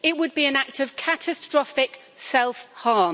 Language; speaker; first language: English; native; English